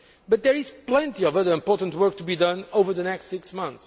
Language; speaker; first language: English; non-native, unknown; Portuguese